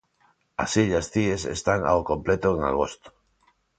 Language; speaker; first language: Galician; non-native, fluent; Spanish